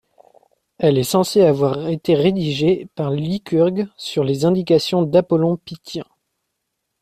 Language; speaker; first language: French; native; French